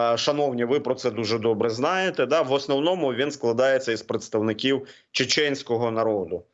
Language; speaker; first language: Ukrainian; non-native, local second language; Russian